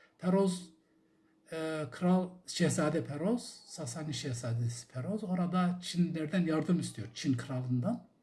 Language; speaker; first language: Turkish; non-native, local second language; Zaza